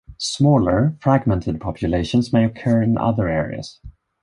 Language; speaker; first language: English; non-native, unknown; Swedish